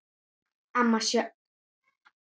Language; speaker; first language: Icelandic; native; Icelandic